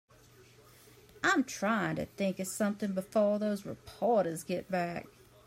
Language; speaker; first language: English; native; English